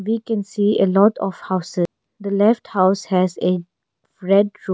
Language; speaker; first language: English; non-native, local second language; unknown